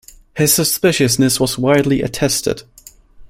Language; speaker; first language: English; non-native, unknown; German